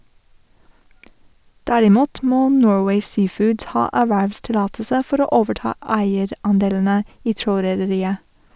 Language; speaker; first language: Norwegian; non-native, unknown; English